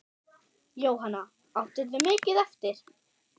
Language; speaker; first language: Icelandic; non-native, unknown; German